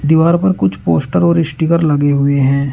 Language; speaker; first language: Hindi; native; Hindi